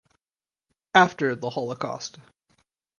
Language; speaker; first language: English; native; English